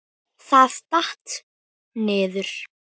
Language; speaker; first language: Icelandic; native; Icelandic